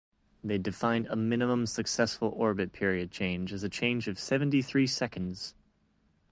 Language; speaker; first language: English; native; English